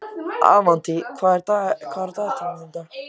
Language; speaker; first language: Icelandic; native; Icelandic